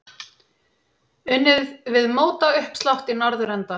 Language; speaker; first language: Icelandic; native; Icelandic